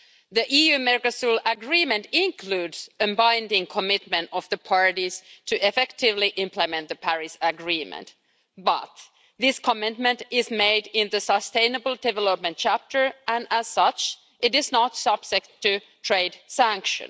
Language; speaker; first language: English; non-native, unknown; Finnish